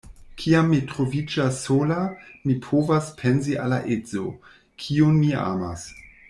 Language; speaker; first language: Esperanto; non-native, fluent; German